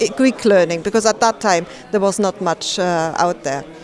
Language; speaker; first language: English; non-native, fluent; German